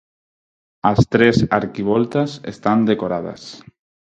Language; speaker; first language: Galician; non-native, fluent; Spanish